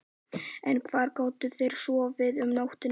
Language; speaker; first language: Icelandic; native; Icelandic